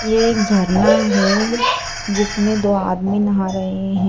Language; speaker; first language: Hindi; native; Hindi